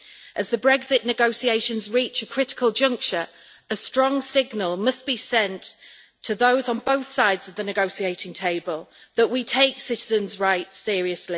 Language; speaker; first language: English; native; English